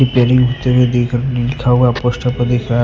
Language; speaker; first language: Hindi; non-native, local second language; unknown